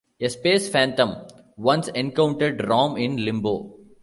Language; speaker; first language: English; non-native, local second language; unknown